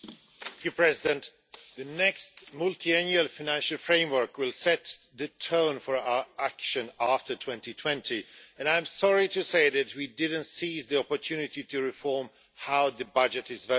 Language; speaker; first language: English; non-native, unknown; Swedish